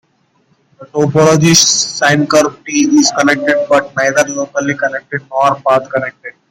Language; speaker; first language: English; non-native, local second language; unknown